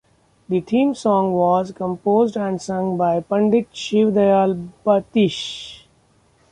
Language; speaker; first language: English; non-native, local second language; Marathi